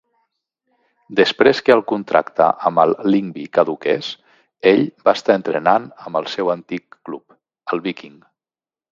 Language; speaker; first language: Catalan; native; Catalan